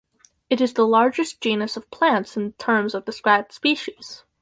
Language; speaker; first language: English; native; English